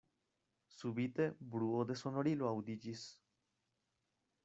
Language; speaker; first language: Esperanto; non-native, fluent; Spanish